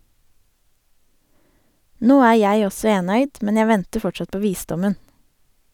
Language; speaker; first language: Norwegian; native; Norwegian